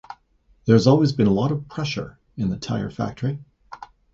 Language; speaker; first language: English; native; English